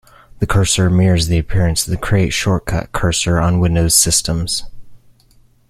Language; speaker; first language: English; native; English